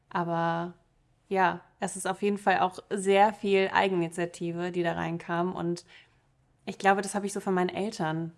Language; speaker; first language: German; early bilingual, other home language; Russian